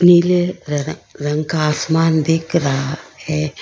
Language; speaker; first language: Hindi; non-native, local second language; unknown